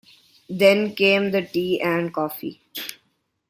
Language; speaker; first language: English; non-native, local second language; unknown